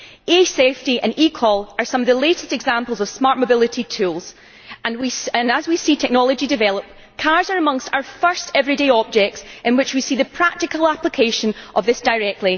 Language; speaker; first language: English; native; English